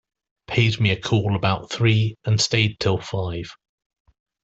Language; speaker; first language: English; native; English